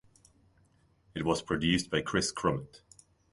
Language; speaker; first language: English; non-native, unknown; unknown